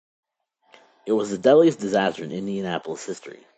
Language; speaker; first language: English; native; English